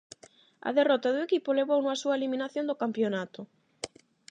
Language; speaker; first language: Galician; non-native, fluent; Spanish